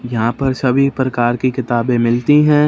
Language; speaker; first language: Hindi; non-native, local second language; Punjabi